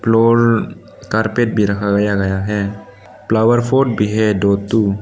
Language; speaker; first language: Hindi; non-native, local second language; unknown